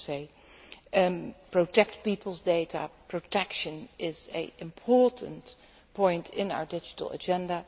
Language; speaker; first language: English; non-native, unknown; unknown